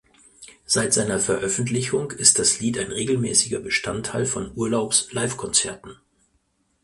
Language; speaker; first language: German; native; German